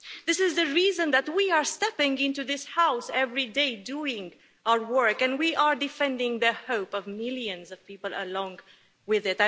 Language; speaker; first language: English; non-native, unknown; Romanian